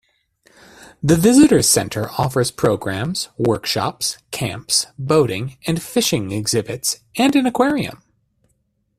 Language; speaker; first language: English; native; English